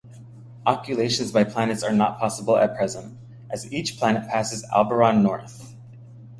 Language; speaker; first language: English; native; English